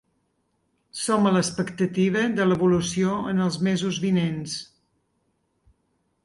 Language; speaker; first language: Catalan; native; Catalan